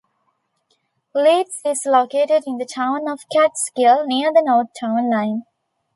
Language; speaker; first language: English; non-native, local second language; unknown